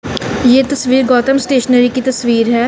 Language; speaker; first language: Hindi; non-native, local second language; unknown